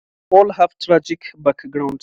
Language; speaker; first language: English; non-native, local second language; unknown